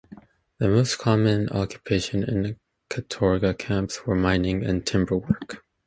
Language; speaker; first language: English; native; English